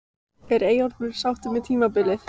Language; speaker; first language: Icelandic; native; Icelandic